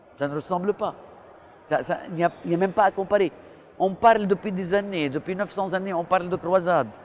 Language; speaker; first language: French; non-native, local second language; Arabic